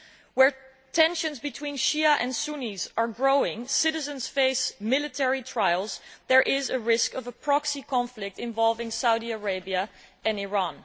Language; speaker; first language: English; non-native, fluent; Dutch